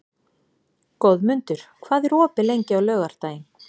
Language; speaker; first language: Icelandic; native; Icelandic